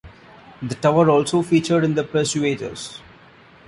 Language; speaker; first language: English; non-native, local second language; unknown